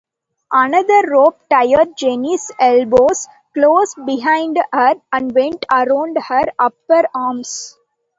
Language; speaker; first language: English; non-native, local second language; Tamil